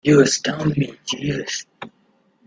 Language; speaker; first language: English; non-native, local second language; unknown